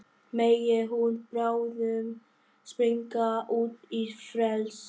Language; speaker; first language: Icelandic; non-native, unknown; Vietnamese